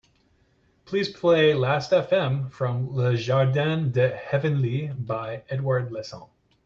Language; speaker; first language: English; native; English